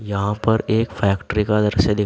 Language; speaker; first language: Hindi; native; Hindi